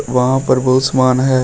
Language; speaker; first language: Hindi; native; Hindi